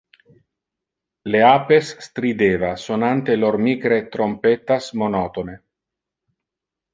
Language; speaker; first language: Interlingua; non-native, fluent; Italian